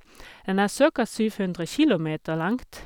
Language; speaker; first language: Norwegian; non-native, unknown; German